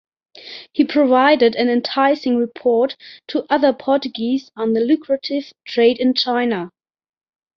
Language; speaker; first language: English; non-native, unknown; German